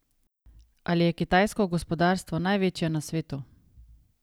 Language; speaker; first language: Slovenian; native; Slovenian